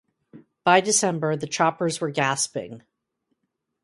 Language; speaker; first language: English; native; English